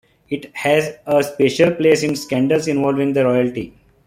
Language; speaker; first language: English; non-native, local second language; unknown